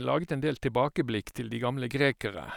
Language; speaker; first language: Norwegian; native; Norwegian